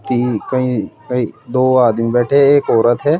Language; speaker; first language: Hindi; native; Hindi